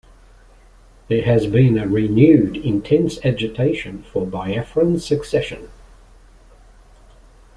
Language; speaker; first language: English; native; English